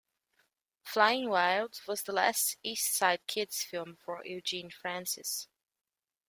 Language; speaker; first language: English; native; English